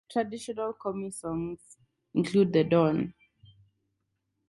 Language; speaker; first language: English; non-native, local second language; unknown